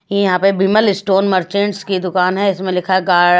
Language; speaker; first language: Hindi; native; Hindi